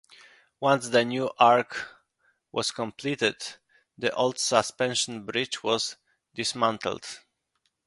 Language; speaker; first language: English; non-native, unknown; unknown